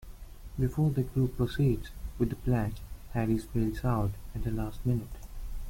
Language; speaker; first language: English; non-native, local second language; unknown